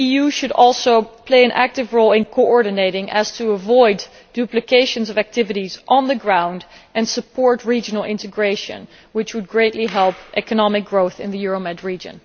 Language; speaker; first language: English; non-native, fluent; Dutch